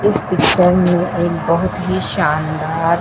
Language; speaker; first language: Hindi; native; Hindi